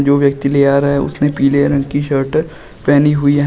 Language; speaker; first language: Hindi; native; Hindi